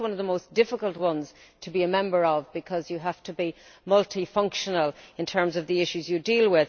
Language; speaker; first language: English; native; English